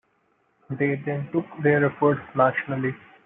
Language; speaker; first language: English; non-native, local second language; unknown